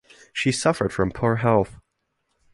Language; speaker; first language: English; non-native, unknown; German